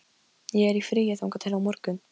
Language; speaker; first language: Icelandic; non-native, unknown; Polish